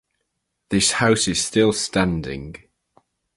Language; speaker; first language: English; native; English